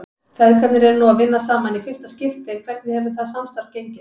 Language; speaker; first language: Icelandic; native; Icelandic